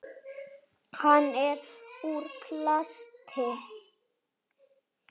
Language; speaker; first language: Icelandic; native; Icelandic